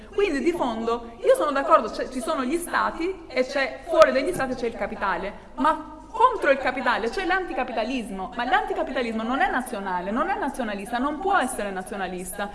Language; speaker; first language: Italian; native; Italian